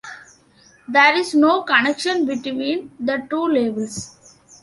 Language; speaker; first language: English; non-native, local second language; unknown